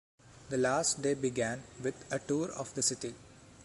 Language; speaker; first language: English; non-native, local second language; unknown